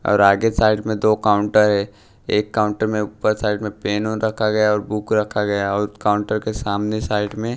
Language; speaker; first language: Hindi; non-native, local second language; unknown